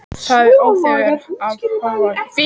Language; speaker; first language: Icelandic; native; Icelandic